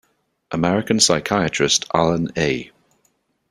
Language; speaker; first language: English; native; English